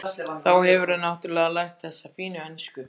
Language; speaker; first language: Icelandic; native; Icelandic